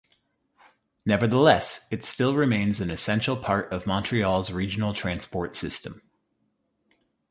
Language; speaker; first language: English; native; English